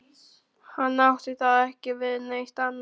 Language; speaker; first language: Icelandic; non-native, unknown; Polish